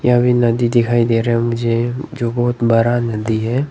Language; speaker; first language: Hindi; non-native, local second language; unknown